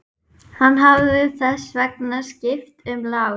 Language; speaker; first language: Icelandic; native; Icelandic